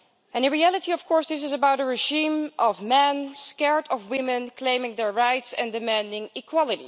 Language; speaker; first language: English; non-native, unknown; Dutch